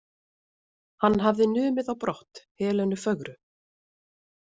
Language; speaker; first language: Icelandic; native; Icelandic